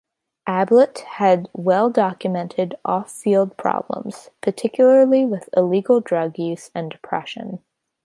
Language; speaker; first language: English; native; English